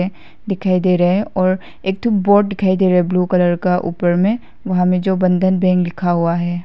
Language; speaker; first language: Hindi; non-native, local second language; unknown